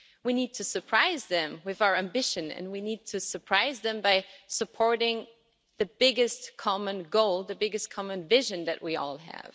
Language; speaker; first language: English; non-native, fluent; German